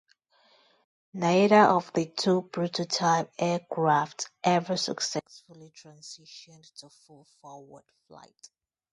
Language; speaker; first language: English; non-native, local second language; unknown